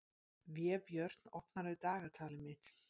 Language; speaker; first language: Icelandic; non-native, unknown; Dutch